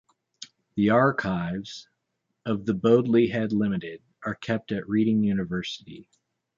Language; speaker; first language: English; native; English